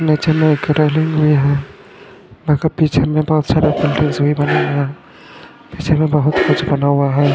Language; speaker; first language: Hindi; non-native, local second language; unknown